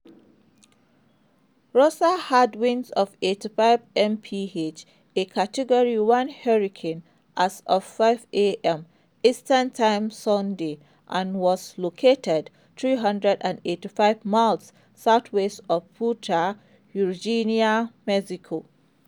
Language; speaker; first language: English; non-native, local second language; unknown